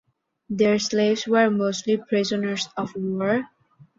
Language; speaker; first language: English; non-native, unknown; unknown